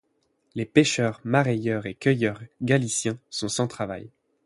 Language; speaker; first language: French; native; French